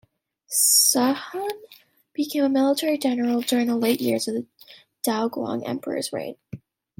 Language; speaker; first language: English; native; English